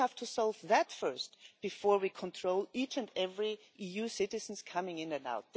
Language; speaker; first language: English; non-native, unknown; German